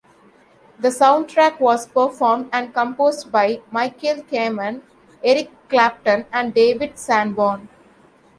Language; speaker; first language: English; non-native, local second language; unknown